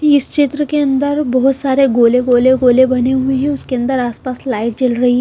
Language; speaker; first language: Hindi; non-native, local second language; Punjabi